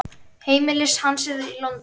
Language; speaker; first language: Icelandic; native; Icelandic